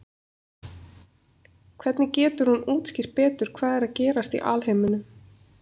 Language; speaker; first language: Icelandic; native; Icelandic